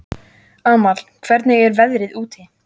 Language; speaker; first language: Icelandic; native; Icelandic